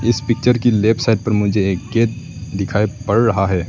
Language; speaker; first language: Hindi; non-native, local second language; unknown